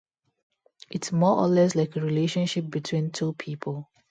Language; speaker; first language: English; non-native, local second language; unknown